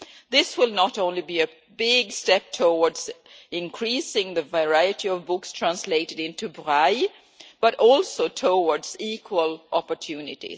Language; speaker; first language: English; non-native, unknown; Swedish